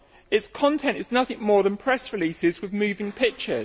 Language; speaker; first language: English; native; English